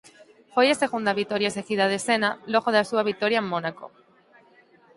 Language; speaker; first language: Galician; native; Galician